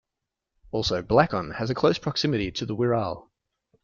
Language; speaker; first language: English; native; English